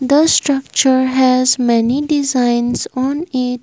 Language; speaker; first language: English; non-native, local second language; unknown